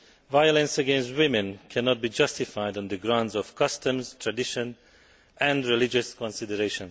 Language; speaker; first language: English; non-native, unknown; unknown